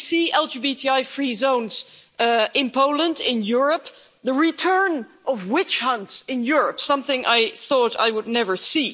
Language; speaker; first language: English; non-native, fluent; Dutch